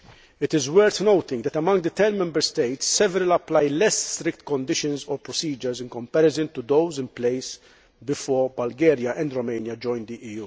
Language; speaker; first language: English; non-native, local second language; Maltese